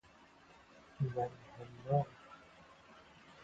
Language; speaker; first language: English; non-native, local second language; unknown